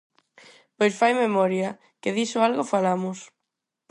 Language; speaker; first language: Galician; non-native, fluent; Spanish